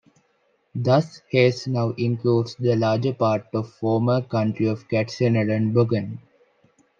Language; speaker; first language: English; non-native, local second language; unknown